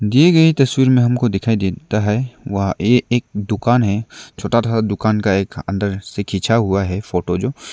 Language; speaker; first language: Hindi; non-native, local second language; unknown